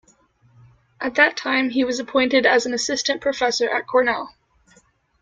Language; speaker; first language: English; native; English